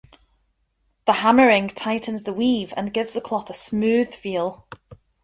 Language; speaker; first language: English; native; English